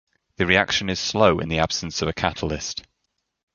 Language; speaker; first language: English; native; English